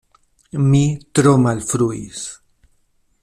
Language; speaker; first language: Esperanto; non-native, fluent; Spanish